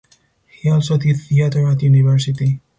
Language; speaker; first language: English; non-native, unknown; Spanish